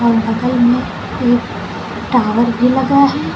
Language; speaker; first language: Hindi; native; Hindi